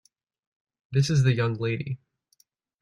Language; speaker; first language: English; native; English